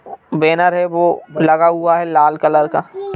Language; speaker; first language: Hindi; native; Hindi